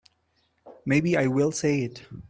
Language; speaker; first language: English; non-native, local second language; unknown